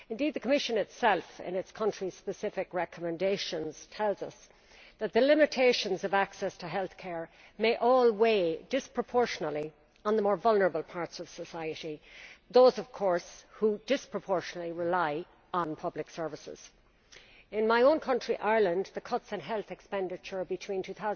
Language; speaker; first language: English; native; English